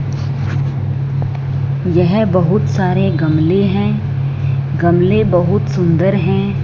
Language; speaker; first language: Hindi; non-native, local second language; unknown